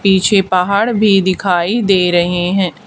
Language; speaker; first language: Hindi; native; Hindi